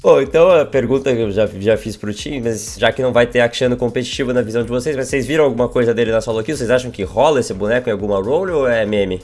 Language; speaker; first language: Portuguese; native; Portuguese